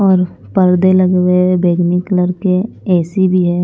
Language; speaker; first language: Hindi; non-native, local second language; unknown